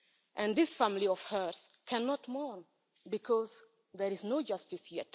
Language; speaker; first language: English; non-native, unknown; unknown